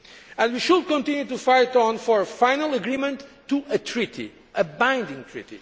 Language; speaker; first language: English; non-native, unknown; Portuguese